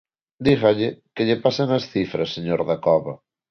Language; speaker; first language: Galician; non-native, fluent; Spanish